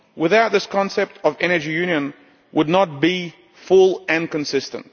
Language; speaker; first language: English; non-native, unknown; Lithuanian